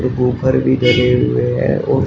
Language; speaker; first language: Hindi; native; Hindi